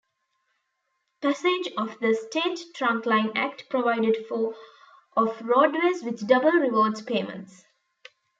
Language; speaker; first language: English; non-native, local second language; Tamil